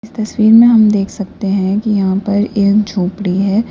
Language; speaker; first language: Hindi; native; Hindi